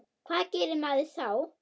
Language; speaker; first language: Icelandic; non-native, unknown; German